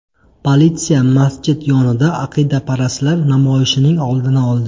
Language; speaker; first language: Uzbek; native; Uzbek